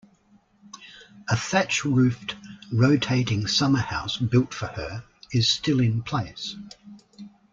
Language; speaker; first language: English; native; English